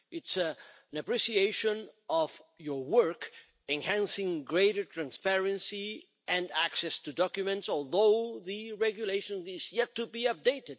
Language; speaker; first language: English; non-native, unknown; Spanish